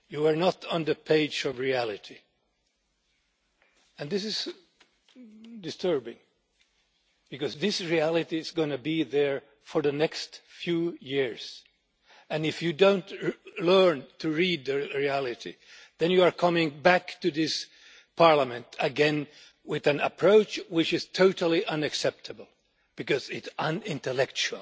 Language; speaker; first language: English; non-native, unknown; Finnish